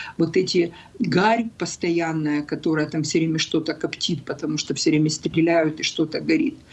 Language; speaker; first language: Russian; non-native, local second language; Ukrainian